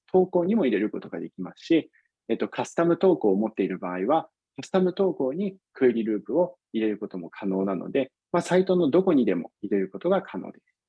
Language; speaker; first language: Japanese; non-native, fluent; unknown